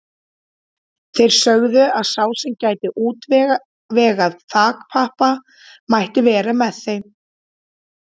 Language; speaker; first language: Icelandic; native; Icelandic